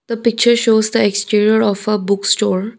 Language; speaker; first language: English; non-native, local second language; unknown